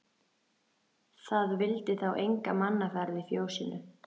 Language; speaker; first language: Icelandic; native; Icelandic